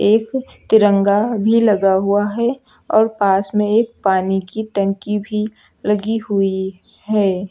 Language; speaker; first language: Hindi; native; Hindi